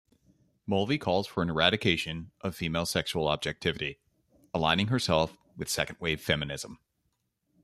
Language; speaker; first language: English; native; English